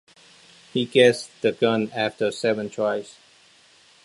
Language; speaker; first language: English; non-native, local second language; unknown